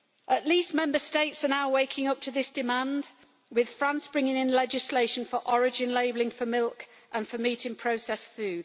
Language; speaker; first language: English; native; English